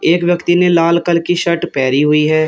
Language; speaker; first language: Hindi; native; Hindi